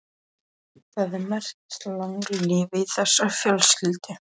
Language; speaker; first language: Icelandic; non-native, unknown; Polish